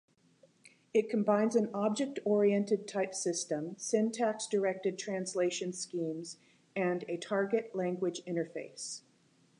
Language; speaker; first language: English; native; English